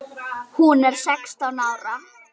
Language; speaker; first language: Icelandic; native; Icelandic